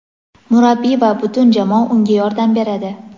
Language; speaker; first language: Uzbek; native; Uzbek